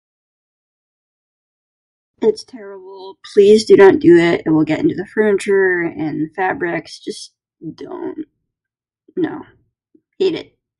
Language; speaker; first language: English; native; English